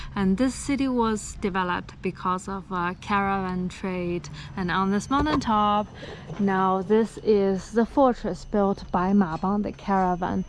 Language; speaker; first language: English; non-native, fluent; Chinese